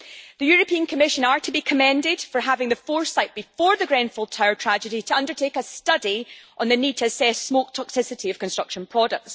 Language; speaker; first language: English; native; English